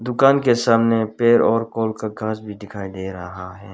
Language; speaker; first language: Hindi; non-native, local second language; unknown